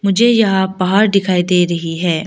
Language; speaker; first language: Hindi; early bilingual, other home language; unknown